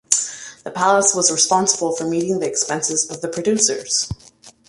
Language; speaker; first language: English; native; English